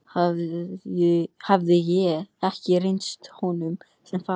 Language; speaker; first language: Icelandic; non-native, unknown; English